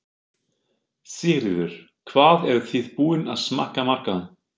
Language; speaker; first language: Icelandic; non-native, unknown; German